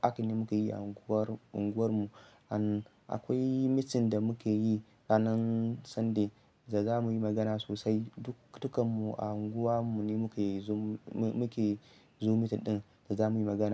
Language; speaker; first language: Hausa; non-native, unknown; Yoruba